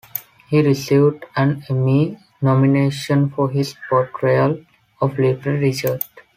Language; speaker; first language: English; non-native, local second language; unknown